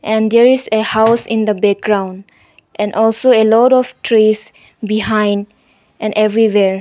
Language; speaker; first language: English; non-native, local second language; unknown